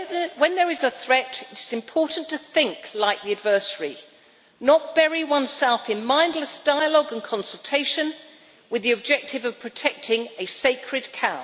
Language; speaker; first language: English; native; English